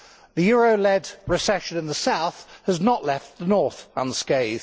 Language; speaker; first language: English; native; English